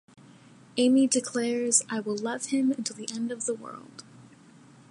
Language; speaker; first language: English; native; English